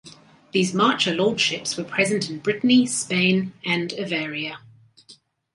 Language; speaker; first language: English; native; English